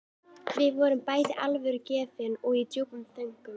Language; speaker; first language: Icelandic; native; Icelandic